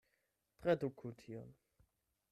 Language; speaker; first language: Esperanto; non-native, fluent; German